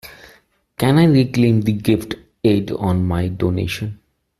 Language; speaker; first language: English; non-native, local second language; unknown